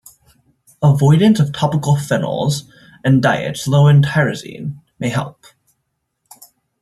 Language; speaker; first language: English; native; English